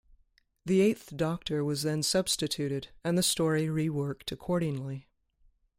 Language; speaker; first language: English; native; English